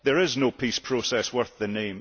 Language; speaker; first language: English; early bilingual, heritage; English